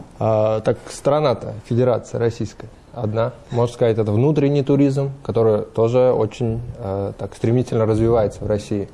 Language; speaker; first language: Russian; non-native, fluent; Uzbek